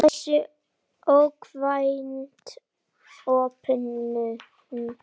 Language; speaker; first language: Icelandic; native; Icelandic